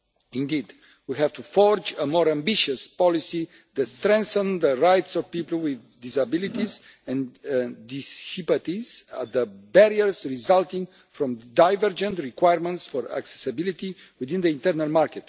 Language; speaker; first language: English; non-native, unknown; Romanian